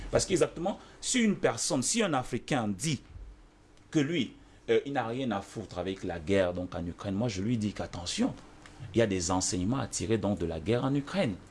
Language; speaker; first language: French; non-native, local second language; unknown